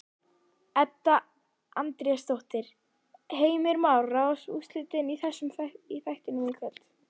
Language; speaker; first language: Icelandic; native; Icelandic